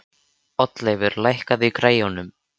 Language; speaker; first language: Icelandic; native; Icelandic